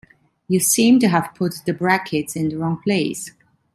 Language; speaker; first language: English; non-native, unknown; Italian